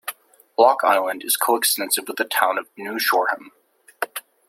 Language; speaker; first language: English; native; English